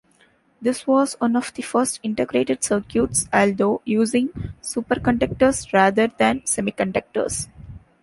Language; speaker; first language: English; non-native, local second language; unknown